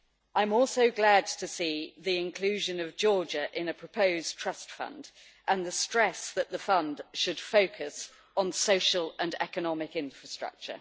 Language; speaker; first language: English; native; English